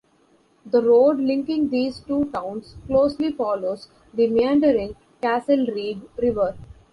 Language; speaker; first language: English; non-native, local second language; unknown